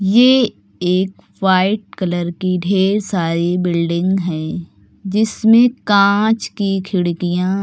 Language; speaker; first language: Hindi; native; Hindi